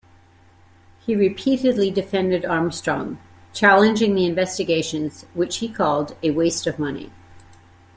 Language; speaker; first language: English; native; English